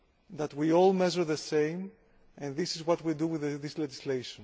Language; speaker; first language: English; non-native, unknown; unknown